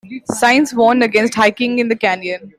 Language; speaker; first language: English; non-native, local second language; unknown